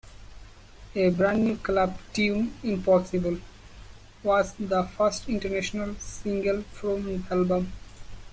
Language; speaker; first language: English; non-native, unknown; Bangla